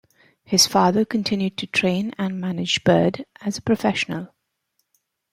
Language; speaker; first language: English; native; English